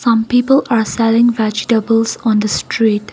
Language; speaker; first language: English; non-native, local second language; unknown